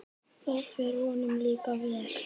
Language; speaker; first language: Icelandic; native; Icelandic